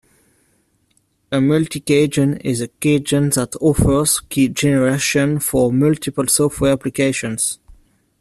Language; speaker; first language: English; non-native, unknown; French